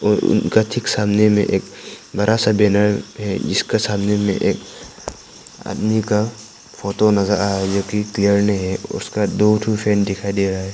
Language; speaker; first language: Hindi; non-native, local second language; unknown